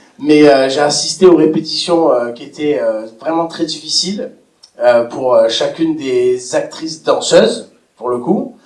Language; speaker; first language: French; non-native, local second language; Arabic